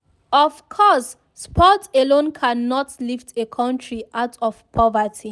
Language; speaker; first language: English; non-native, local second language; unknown